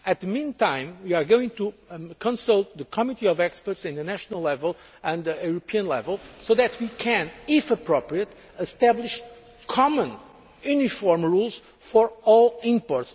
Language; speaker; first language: English; non-native, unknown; Portuguese